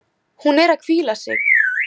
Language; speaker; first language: Icelandic; native; Icelandic